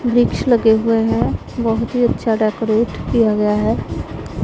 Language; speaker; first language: Hindi; non-native, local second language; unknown